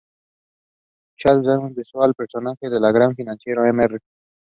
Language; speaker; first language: English; non-native, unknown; Spanish